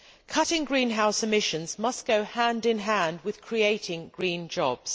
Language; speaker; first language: English; native; English